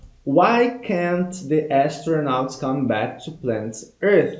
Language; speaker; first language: English; non-native, fluent; Portuguese